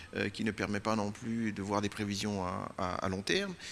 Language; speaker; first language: French; non-native, local second language; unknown